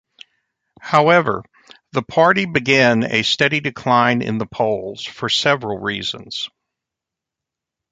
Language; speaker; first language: English; native; English